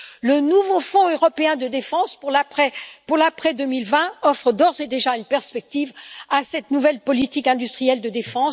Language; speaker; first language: French; native; French